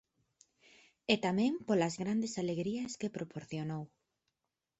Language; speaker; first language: Galician; native; Galician